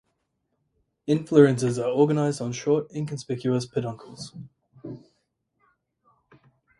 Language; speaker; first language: English; native; English